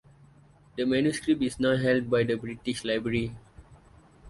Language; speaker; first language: English; native; English